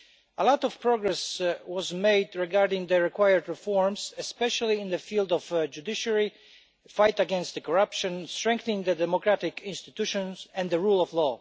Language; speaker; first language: English; non-native, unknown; Polish